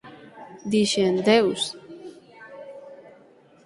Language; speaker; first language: Galician; native; Galician